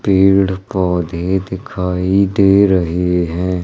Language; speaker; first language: Hindi; native; Hindi